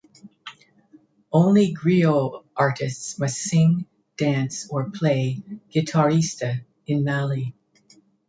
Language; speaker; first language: English; native; English